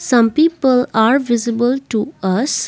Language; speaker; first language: English; non-native, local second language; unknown